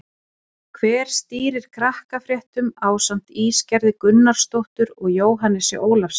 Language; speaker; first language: Icelandic; native; Icelandic